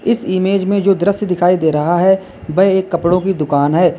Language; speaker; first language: Hindi; native; Hindi